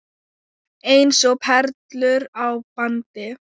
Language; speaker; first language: Icelandic; non-native, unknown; Thai